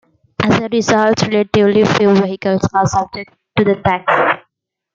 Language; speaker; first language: English; non-native, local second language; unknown